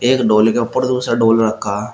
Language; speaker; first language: Hindi; native; Hindi